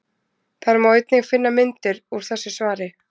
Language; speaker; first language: Icelandic; native; Icelandic